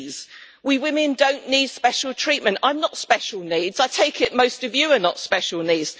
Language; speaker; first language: English; native; English